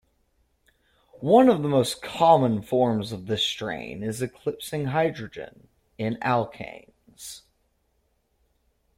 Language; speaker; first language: English; native; English